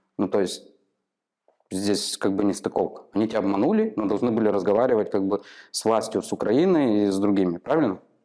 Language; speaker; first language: Russian; non-native, local second language; Ukrainian